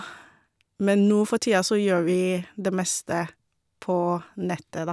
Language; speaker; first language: Norwegian; non-native, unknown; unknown